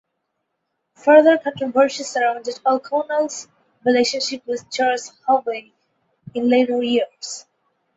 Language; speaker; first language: English; non-native, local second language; Bangla